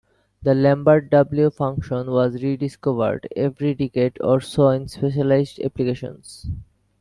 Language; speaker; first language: English; non-native, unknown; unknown